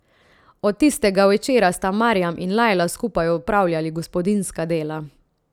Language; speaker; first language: Slovenian; native; Slovenian